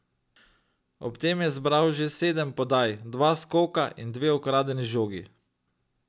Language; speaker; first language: Slovenian; native; Slovenian